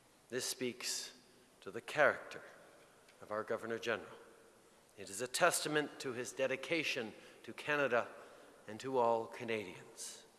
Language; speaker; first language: English; early bilingual, other home language; French